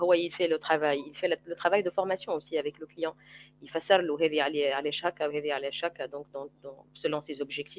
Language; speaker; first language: French; non-native, local second language; Arabic